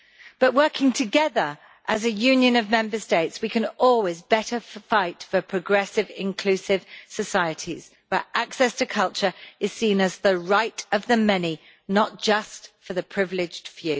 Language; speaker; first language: English; native; English